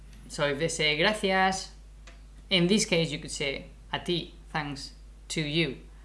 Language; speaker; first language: English; non-native, fluent; Spanish